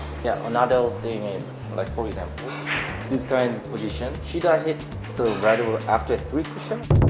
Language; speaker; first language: English; non-native, learner; Korean